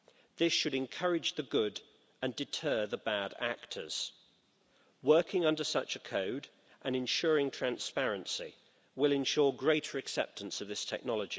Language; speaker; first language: English; native; English